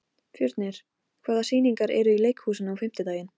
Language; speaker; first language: Icelandic; non-native, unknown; Polish